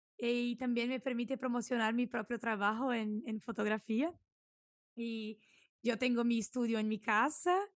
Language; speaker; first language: Spanish; non-native, related language; Portuguese